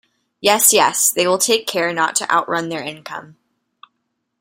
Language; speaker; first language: English; native; English